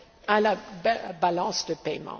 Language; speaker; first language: French; non-native, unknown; German